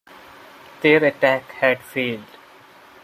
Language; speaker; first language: English; non-native, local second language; Malayalam